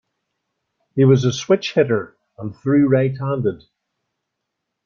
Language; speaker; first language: English; native; English